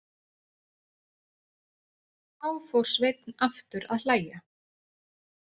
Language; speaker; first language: Icelandic; native; Icelandic